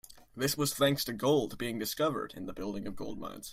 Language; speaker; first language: English; native; English